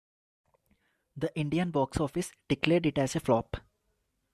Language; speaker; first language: English; non-native, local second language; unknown